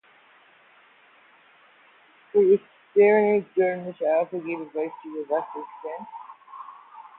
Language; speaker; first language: English; native; English